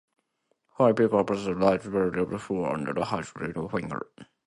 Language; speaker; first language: English; non-native, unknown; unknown